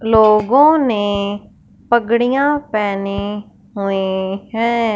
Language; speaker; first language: Hindi; non-native, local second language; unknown